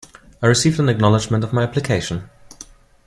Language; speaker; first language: English; non-native, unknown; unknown